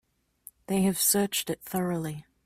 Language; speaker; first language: English; native; English